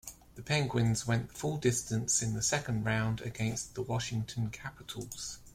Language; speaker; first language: English; native; English